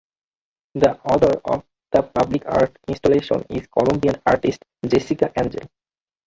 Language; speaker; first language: English; non-native, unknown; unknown